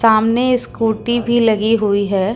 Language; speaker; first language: Hindi; native; Hindi